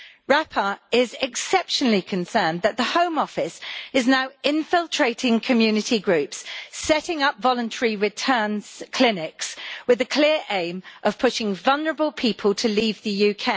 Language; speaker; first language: English; native; English